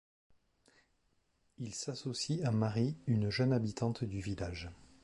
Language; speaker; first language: French; native; French